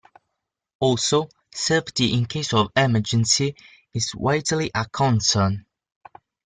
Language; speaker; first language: English; non-native, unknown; Italian